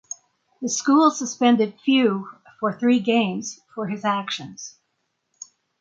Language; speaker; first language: English; native; English